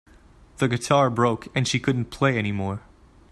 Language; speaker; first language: English; native; English